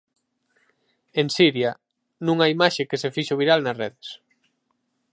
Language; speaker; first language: Galician; native; Galician